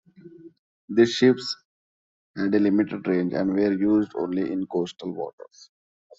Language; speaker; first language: English; non-native, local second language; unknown